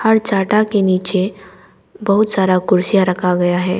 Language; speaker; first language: Hindi; non-native, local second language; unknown